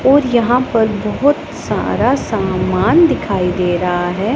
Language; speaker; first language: Hindi; non-native, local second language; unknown